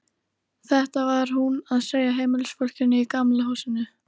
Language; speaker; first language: Icelandic; native; Icelandic